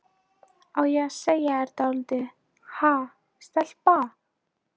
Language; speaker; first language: Icelandic; non-native, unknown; Polish